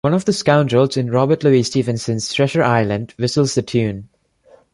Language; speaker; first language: English; non-native, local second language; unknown